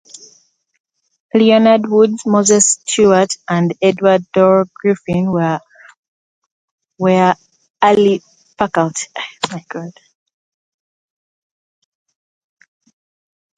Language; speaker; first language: English; non-native, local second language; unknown